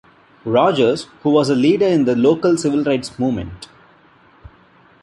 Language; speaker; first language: English; non-native, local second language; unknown